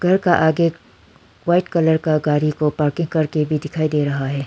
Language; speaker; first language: Hindi; non-native, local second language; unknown